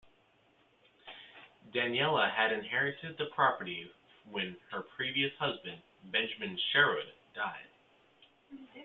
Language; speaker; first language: English; native; English